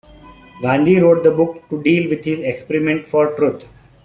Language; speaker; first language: English; non-native, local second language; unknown